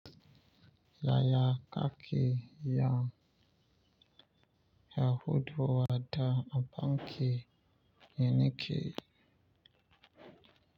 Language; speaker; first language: Hausa; non-native, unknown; Yoruba